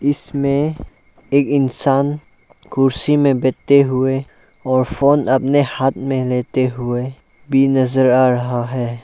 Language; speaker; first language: Hindi; non-native, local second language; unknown